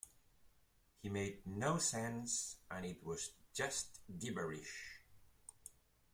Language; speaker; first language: English; non-native, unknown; Catalan